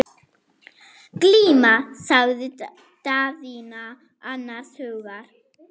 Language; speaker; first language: Icelandic; non-native, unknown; German